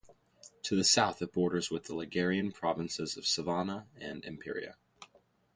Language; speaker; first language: English; native; English